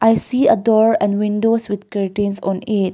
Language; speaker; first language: English; non-native, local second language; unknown